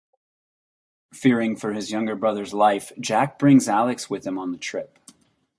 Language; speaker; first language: English; native; English